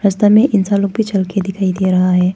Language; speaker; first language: Hindi; non-native, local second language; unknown